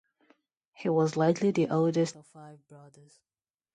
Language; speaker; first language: English; non-native, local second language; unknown